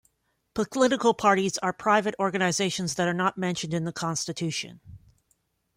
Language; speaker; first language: English; native; English